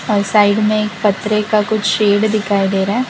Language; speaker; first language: Hindi; non-native, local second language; Gujarati